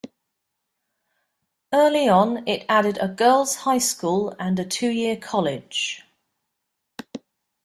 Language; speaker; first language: English; native; English